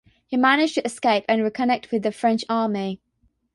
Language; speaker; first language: English; non-native, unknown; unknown